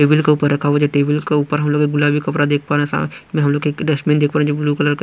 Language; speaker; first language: Hindi; non-native, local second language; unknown